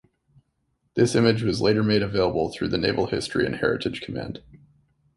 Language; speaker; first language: English; native; English